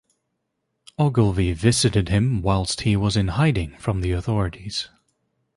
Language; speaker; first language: English; native; English